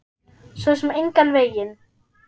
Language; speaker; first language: Icelandic; non-native, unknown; German